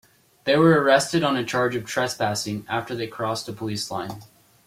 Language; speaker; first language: English; native; English